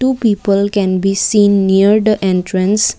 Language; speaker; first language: English; non-native, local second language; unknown